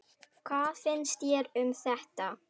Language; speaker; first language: Icelandic; non-native, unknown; Indonesian